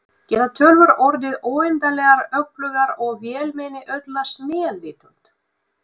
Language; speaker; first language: Icelandic; non-native, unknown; Russian